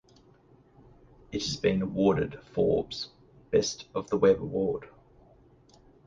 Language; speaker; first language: English; native; English